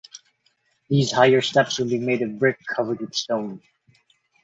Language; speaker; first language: English; non-native, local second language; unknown